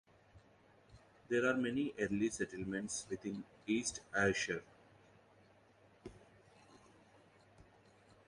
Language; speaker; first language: English; non-native, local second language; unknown